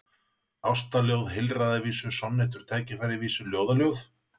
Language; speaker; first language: Icelandic; native; Icelandic